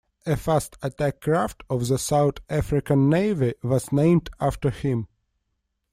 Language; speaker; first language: English; non-native, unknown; Russian